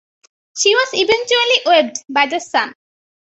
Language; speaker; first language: English; non-native, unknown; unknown